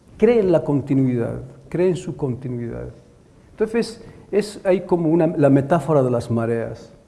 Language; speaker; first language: Spanish; non-native, fluent; Arabic